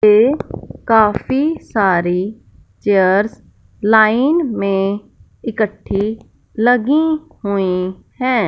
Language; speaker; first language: Hindi; non-native, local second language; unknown